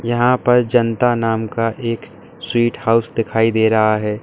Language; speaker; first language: Hindi; native; Hindi